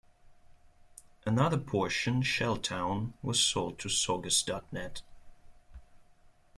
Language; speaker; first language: English; non-native, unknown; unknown